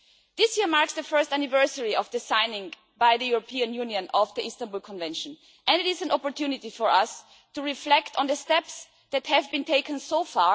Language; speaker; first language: English; non-native, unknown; German